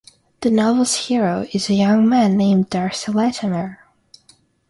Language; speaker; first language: English; non-native, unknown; Russian